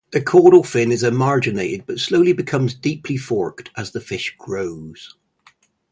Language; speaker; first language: English; native; English